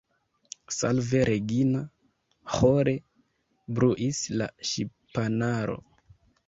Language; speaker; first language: Esperanto; non-native, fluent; Kinyarwanda